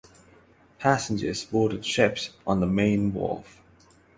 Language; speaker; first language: English; non-native, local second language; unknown